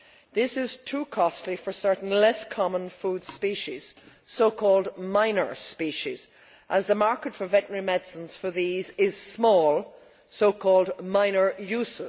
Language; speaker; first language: English; native; English